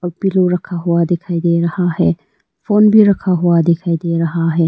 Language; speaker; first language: Hindi; non-native, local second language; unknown